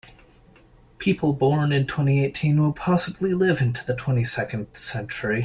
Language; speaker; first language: English; native; English